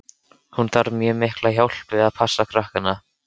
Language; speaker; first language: Icelandic; native; Icelandic